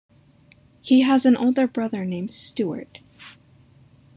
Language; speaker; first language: English; native; English